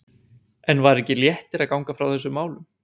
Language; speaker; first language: Icelandic; native; Icelandic